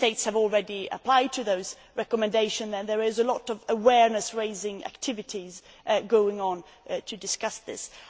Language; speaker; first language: English; native; English